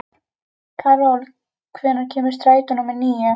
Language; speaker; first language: Icelandic; native; Icelandic